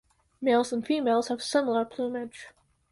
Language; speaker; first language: English; native; English